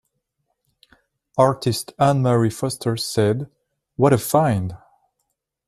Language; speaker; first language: English; non-native, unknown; French